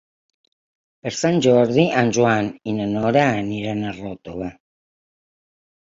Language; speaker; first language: Catalan; non-native, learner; Spanish